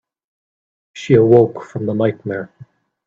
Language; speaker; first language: English; native; English